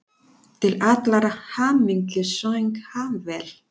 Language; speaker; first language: Icelandic; non-native, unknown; Spanish